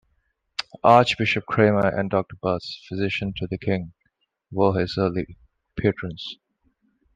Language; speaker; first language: English; non-native, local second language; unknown